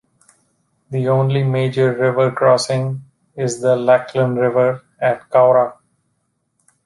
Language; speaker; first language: English; non-native, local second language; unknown